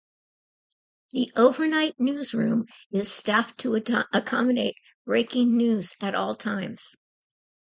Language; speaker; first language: English; native; English